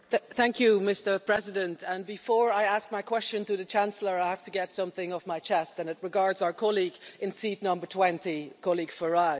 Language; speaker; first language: English; non-native, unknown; Dutch